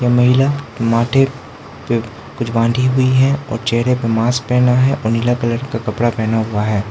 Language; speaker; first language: Hindi; non-native, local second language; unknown